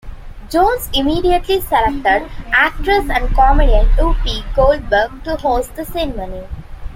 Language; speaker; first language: English; non-native, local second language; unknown